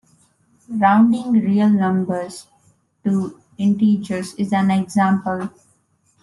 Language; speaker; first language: English; non-native, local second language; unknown